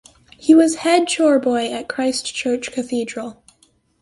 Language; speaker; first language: English; native; English